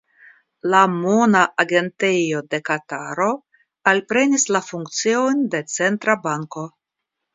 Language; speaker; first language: Esperanto; non-native, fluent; Russian